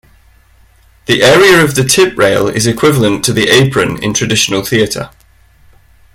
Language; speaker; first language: English; native; English